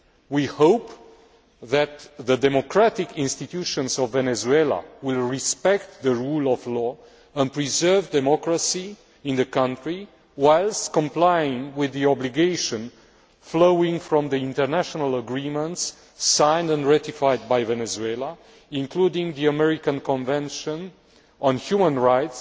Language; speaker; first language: English; non-native, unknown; Romanian